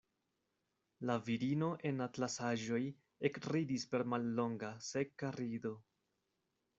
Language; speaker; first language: Esperanto; non-native, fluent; Spanish